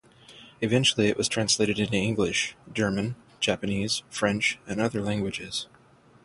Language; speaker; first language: English; native; English